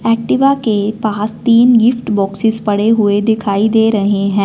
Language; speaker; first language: Hindi; non-native, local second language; Punjabi